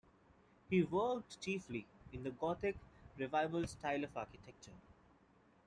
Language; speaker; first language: English; non-native, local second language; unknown